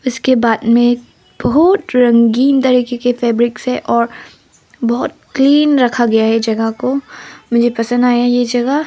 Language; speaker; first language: Hindi; non-native, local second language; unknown